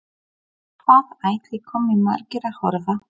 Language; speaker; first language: Icelandic; non-native, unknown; Polish